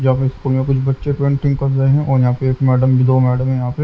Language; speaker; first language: Hindi; native; Hindi